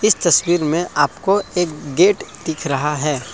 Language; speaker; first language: Hindi; non-native, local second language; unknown